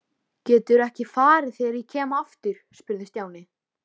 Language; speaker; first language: Icelandic; native; Icelandic